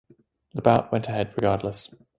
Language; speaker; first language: English; native; English